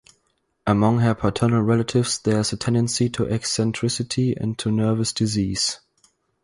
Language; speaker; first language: English; non-native, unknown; German